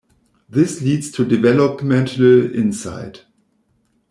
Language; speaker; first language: English; non-native, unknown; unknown